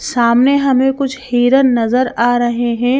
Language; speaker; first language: Hindi; native; Hindi